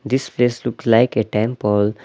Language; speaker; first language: English; non-native, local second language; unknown